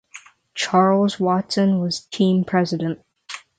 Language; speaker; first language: English; native; English